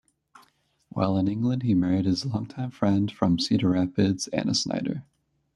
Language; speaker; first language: English; native; English